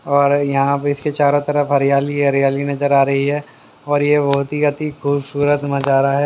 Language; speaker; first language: Hindi; native; Hindi